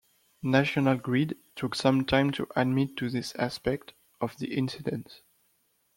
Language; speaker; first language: English; non-native, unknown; French